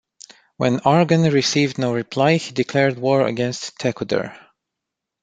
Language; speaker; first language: English; non-native, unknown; Romanian